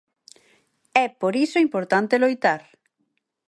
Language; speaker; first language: Galician; native; Galician